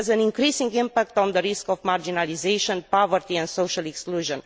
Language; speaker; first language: English; non-native, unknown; Romanian